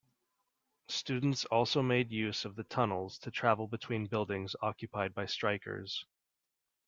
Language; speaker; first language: English; native; English